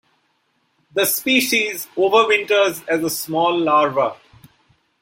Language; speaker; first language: English; non-native, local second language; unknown